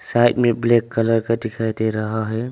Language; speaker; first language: Hindi; non-native, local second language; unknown